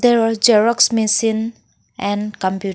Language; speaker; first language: English; non-native, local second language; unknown